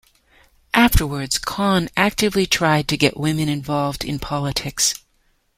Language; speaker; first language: English; native; English